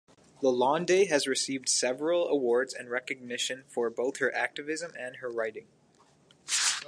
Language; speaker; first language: English; native; English